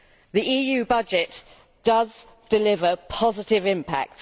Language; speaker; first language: English; native; English